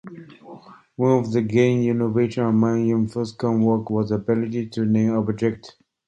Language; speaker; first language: English; non-native, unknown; Chinese